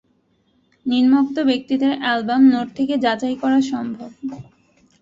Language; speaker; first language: Bangla; native; Bangla